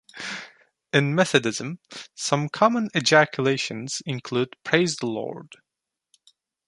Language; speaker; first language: English; non-native, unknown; Turkish